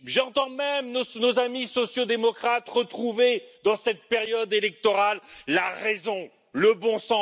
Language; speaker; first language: French; native; French